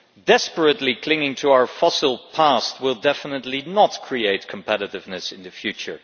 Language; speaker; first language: English; non-native, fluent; Dutch